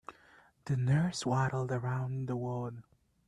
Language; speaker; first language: English; native; English